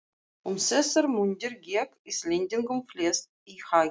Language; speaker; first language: Icelandic; non-native, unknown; Russian